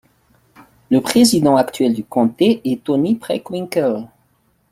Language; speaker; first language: French; non-native, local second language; Malagasy